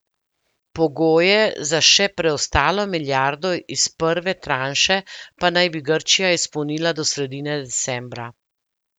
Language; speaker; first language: Slovenian; native; Slovenian